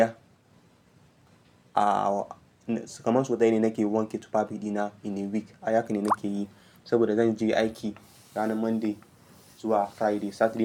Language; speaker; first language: Hausa; non-native, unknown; Yoruba